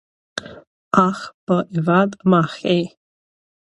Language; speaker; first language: Irish; non-native, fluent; English